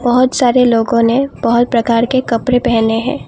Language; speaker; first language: Hindi; non-native, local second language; Assamese